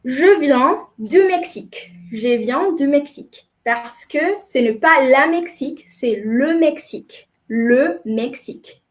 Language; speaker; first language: French; non-native, fluent; Spanish